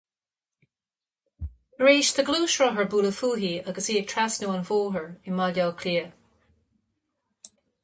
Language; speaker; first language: Irish; non-native, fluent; English